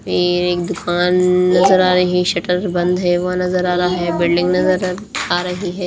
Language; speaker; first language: Hindi; native; Hindi